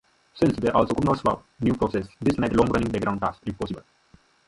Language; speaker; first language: English; non-native, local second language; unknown